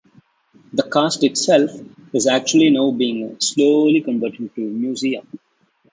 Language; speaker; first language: English; non-native, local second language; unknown